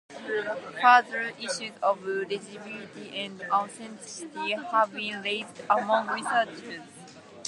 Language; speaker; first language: English; non-native, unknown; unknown